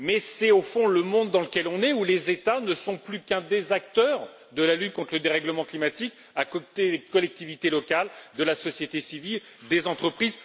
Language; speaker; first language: French; native; French